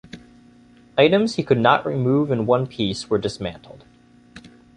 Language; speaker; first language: English; native; English